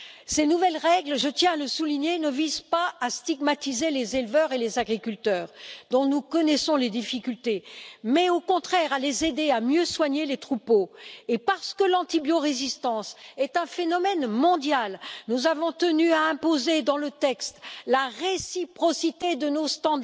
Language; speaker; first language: French; native; French